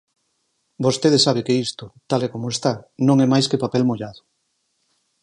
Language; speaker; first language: Galician; native; Galician